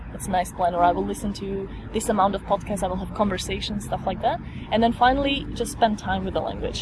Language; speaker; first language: English; non-native, fluent; Slovak